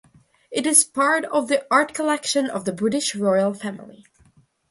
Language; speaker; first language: English; non-native, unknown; Russian